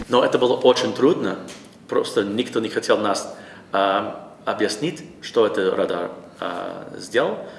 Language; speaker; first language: Russian; non-native, learner; English